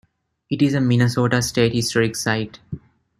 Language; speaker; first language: English; non-native, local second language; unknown